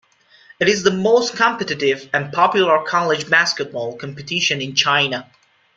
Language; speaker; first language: English; non-native, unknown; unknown